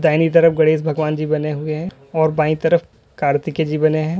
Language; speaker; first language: Hindi; native; Hindi